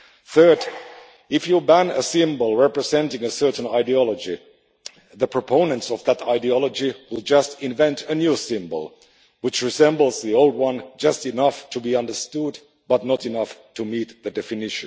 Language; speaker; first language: English; non-native, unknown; Finnish